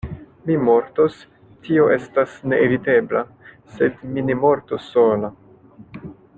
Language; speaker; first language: Esperanto; non-native, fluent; French